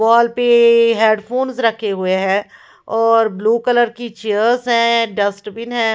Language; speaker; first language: Hindi; non-native, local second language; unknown